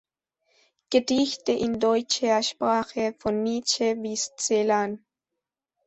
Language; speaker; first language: German; non-native, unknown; Spanish